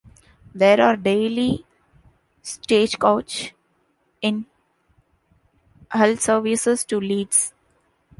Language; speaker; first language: English; non-native, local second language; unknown